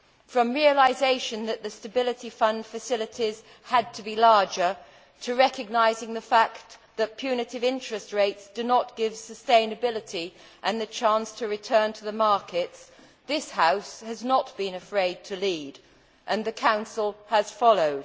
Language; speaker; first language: English; native; English